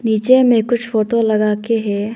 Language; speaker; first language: Hindi; non-native, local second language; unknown